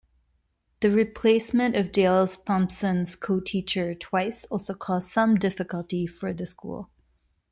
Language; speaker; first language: English; non-native, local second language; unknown